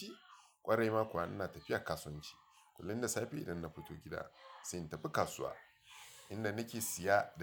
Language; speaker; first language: Hausa; non-native, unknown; Yoruba